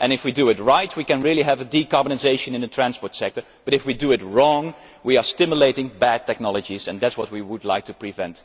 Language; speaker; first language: English; non-native, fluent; Dutch